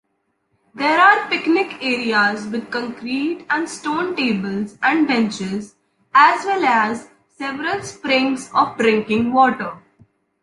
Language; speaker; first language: English; non-native, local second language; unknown